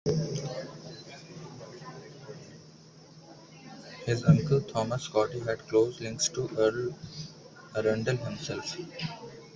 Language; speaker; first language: English; native; English